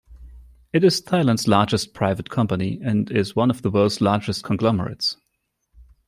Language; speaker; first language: English; non-native, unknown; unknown